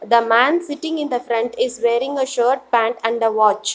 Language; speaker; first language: English; non-native, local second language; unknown